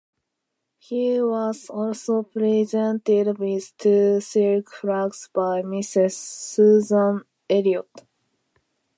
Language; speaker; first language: English; non-native, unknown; Japanese